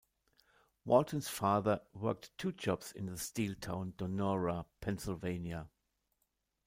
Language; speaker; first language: English; non-native, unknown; German